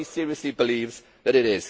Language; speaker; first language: English; native; English